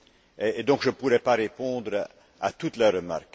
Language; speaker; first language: French; non-native, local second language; Dutch